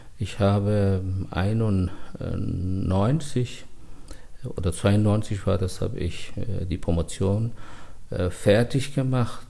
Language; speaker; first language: German; non-native, fluent; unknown